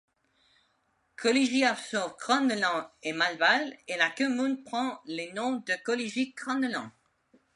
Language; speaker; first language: French; non-native, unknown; Spanish